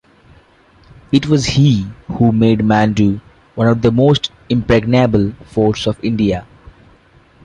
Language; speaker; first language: English; non-native, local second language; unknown